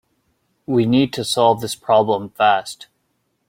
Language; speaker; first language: English; native; English